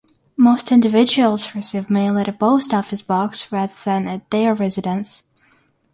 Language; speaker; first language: English; non-native, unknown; Russian